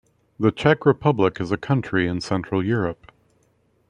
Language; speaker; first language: English; native; English